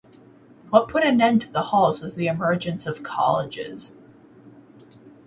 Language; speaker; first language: English; native; English